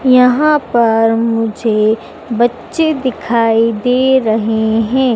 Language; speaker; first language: Hindi; native; Hindi